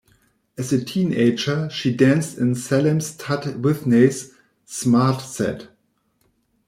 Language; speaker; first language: English; non-native, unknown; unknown